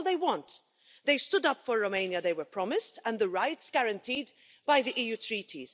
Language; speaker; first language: English; non-native, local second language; Maltese